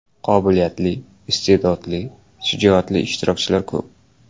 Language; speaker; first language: Uzbek; native; Uzbek